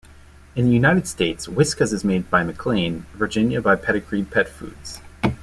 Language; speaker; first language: English; native; English